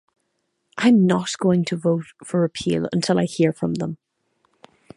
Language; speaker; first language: English; native; English